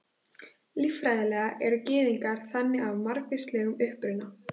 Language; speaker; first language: Icelandic; native; Icelandic